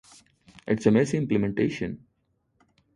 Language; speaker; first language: English; non-native, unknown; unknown